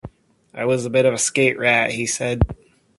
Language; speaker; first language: English; native; English